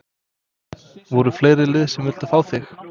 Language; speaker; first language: Icelandic; non-native, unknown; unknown